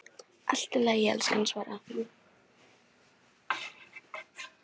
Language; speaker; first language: Icelandic; non-native, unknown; Polish